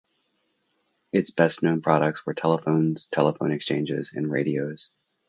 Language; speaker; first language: English; native; English